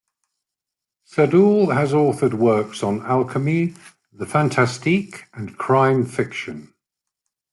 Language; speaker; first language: English; native; English